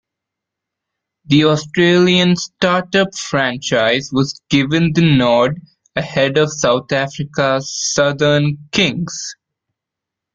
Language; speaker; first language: English; non-native, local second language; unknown